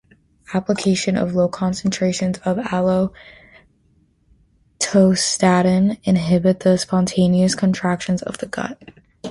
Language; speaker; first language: English; native; English